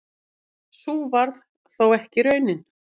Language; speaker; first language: Icelandic; native; Icelandic